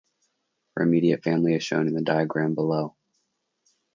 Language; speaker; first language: English; native; English